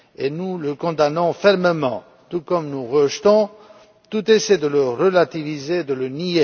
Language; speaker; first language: French; non-native, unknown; Romanian